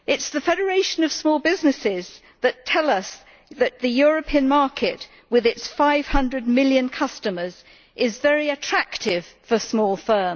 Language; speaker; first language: English; native; English